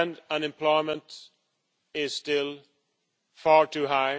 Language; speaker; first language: English; non-native, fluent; Swedish